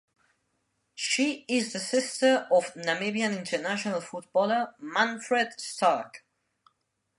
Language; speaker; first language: English; non-native, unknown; Spanish